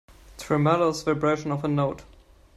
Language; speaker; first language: English; non-native, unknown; German